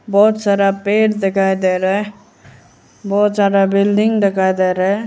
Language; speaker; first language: Hindi; non-native, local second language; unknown